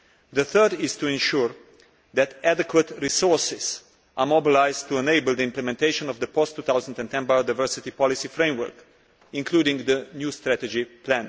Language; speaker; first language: English; non-native, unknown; Slovenian